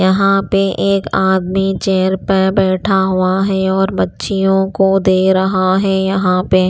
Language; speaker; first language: Hindi; non-native, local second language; Punjabi